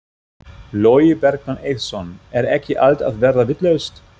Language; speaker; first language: Icelandic; non-native, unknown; German